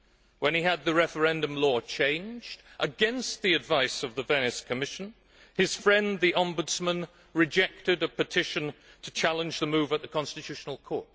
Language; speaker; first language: English; native; English